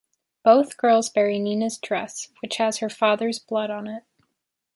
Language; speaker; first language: English; native; English